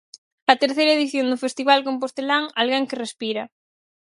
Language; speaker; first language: Galician; native; Galician